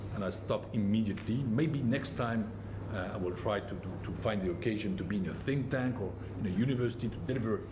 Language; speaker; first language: English; non-native, fluent; French